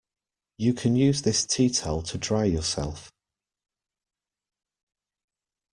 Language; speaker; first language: English; native; English